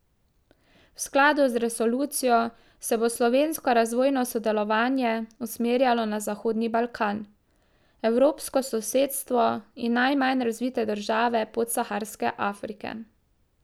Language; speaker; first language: Slovenian; native; Slovenian